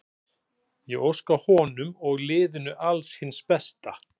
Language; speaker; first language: Icelandic; native; Icelandic